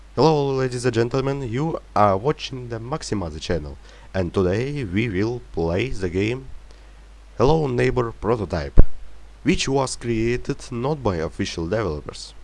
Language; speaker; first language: English; non-native, learner; Russian